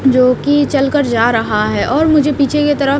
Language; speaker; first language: Hindi; native; Hindi